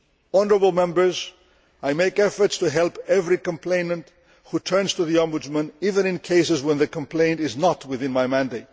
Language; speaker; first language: English; non-native, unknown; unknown